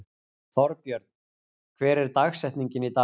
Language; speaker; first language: Icelandic; native; Icelandic